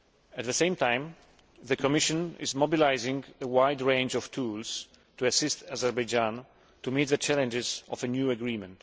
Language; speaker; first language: English; non-native, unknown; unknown